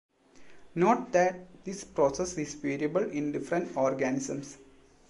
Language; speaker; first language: English; non-native, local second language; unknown